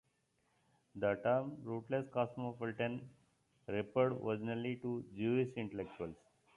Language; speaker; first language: English; non-native, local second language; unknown